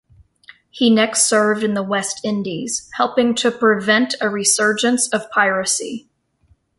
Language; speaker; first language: English; native; English